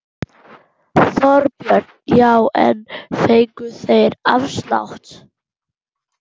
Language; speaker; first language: Icelandic; non-native, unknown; German